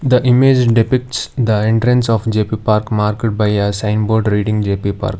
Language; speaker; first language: English; non-native, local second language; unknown